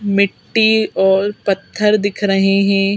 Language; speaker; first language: Hindi; native; Hindi